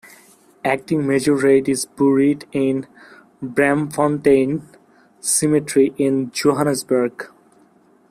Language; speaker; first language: English; non-native, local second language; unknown